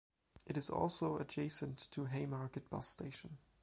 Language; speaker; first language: English; non-native, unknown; German